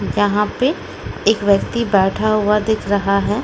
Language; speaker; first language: Hindi; native; Hindi